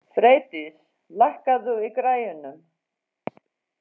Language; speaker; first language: Icelandic; non-native, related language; Faroese